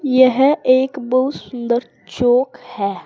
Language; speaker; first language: Hindi; native; Hindi